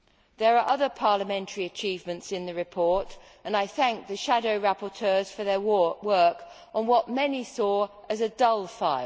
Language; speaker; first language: English; native; English